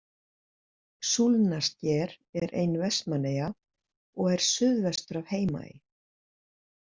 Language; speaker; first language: Icelandic; native; Icelandic